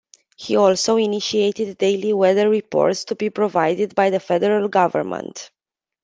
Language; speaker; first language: English; non-native, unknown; Romanian